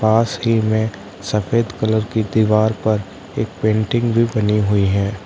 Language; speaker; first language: Hindi; native; Hindi